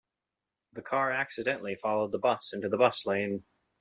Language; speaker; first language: English; native; English